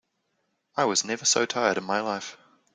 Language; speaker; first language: English; native; English